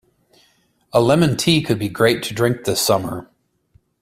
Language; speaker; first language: English; native; English